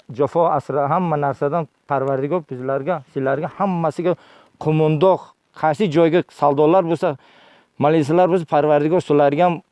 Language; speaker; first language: Uzbek; non-native, local second language; Tajik